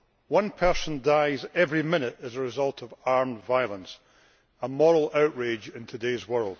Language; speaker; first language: English; native; English